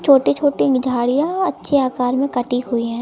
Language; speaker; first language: Hindi; native; Hindi